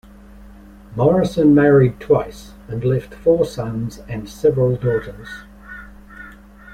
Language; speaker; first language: English; native; English